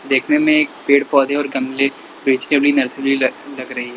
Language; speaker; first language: Hindi; native; Hindi